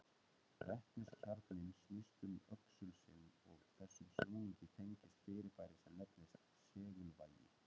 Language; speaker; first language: Icelandic; native; Icelandic